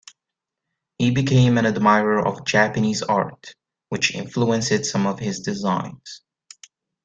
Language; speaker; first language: English; native; English